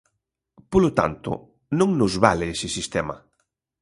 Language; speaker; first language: Galician; native; Galician